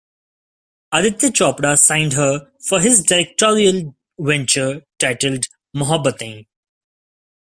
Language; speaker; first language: English; non-native, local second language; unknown